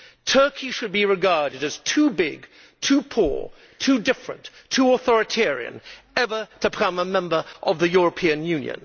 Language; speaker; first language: English; native; English